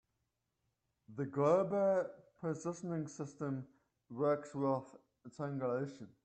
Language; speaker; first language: English; native; English